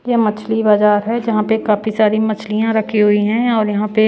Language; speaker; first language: Hindi; non-native, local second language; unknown